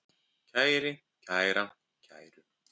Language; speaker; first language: Icelandic; native; Icelandic